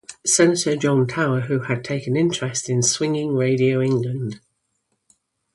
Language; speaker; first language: English; native; English